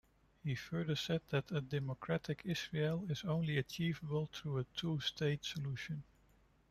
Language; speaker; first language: English; non-native, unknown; Dutch